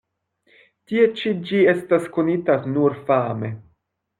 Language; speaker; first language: Esperanto; non-native, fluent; French